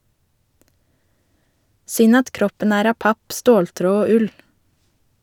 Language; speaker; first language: Norwegian; native; Norwegian